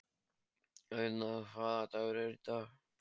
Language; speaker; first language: Icelandic; non-native, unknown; Polish